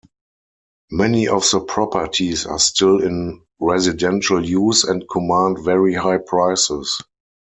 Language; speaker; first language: English; non-native, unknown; German